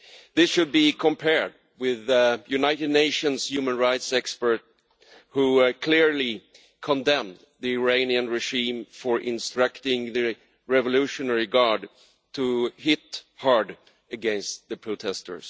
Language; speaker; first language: English; non-native, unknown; Swedish